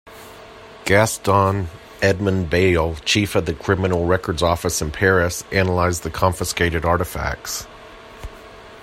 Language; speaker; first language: English; non-native, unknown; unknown